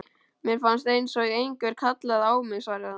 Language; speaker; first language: Icelandic; native; Icelandic